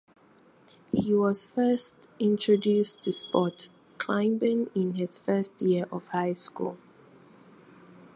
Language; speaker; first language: English; non-native, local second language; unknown